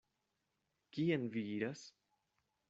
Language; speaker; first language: Esperanto; non-native, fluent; Spanish